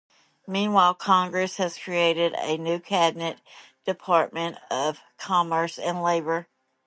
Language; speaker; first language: English; native; English